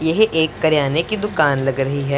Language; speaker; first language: Hindi; non-native, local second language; Punjabi